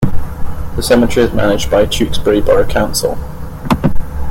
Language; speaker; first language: English; native; English